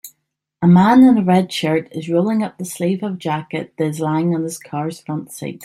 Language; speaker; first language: English; native; English